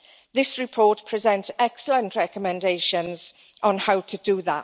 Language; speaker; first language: English; native; English